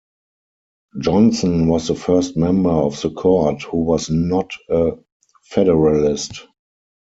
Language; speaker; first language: English; non-native, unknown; German